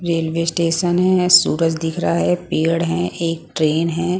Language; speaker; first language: Hindi; non-native, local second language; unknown